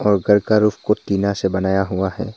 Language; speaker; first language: Hindi; early bilingual, other home language; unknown